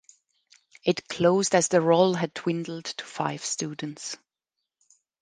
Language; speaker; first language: English; non-native, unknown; German